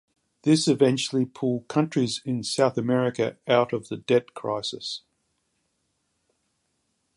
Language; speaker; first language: English; native; English